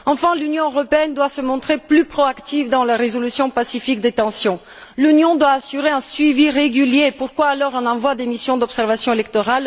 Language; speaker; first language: French; non-native, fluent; Bulgarian